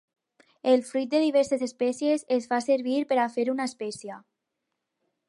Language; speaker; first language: Catalan; non-native, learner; Spanish